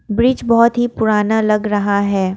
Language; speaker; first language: Hindi; non-native, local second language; Assamese